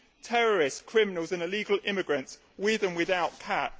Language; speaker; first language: English; native; English